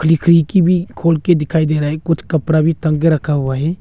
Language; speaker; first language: Hindi; non-native, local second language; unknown